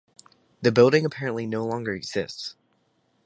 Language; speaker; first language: English; native; English